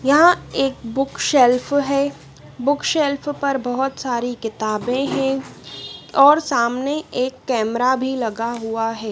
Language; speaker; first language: Hindi; native; Hindi